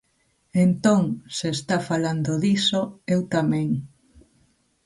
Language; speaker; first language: Galician; native; Galician